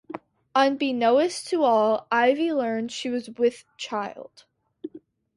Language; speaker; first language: English; native; English